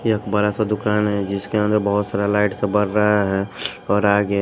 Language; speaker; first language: Hindi; non-native, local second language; Bhojpuri